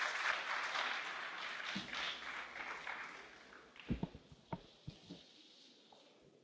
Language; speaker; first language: French; non-native, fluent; Italian